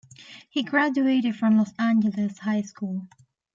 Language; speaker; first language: English; native; English